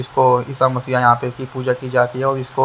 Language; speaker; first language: Hindi; native; Hindi